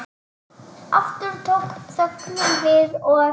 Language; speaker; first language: Icelandic; native; Icelandic